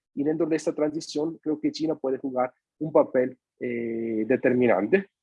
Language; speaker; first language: Spanish; non-native, fluent; Italian